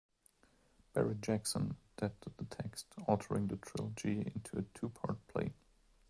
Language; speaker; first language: English; non-native, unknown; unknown